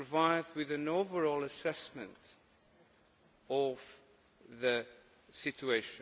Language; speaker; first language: English; non-native, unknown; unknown